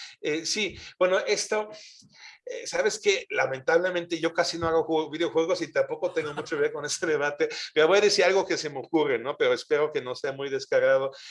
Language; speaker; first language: Spanish; non-native, fluent; German